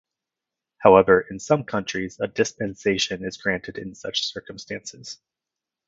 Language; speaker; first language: English; native; English